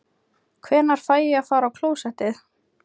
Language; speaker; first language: Icelandic; non-native, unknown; Ukrainian